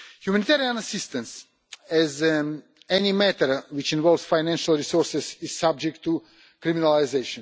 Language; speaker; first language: English; non-native, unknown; Russian